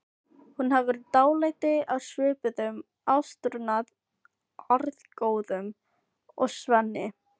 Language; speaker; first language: Icelandic; non-native, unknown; Filipino